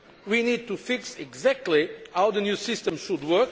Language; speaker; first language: English; non-native, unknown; Portuguese